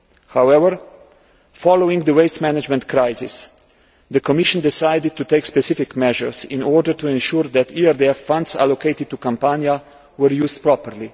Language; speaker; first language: English; non-native, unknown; Slovenian